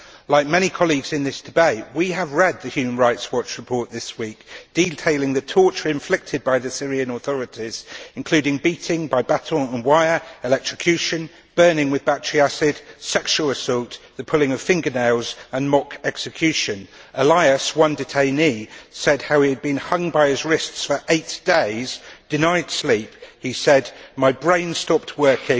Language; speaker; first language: English; native; English